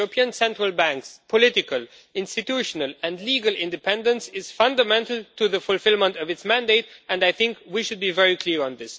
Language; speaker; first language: English; non-native, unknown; Romanian